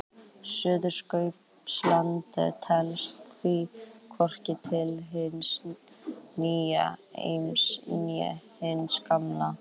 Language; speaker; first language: Icelandic; native; Icelandic